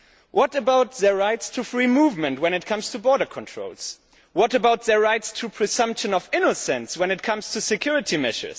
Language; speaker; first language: English; non-native, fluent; German